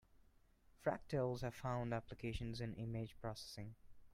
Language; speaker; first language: English; non-native, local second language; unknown